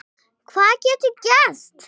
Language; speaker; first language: Icelandic; non-native, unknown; English